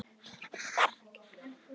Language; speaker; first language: Icelandic; non-native, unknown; Polish